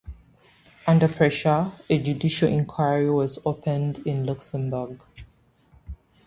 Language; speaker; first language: English; native; English